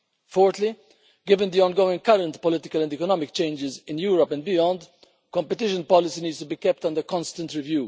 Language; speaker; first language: English; non-native, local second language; Maltese